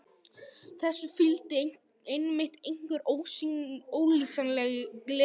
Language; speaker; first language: Icelandic; native; Icelandic